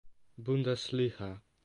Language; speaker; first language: English; non-native, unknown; Dutch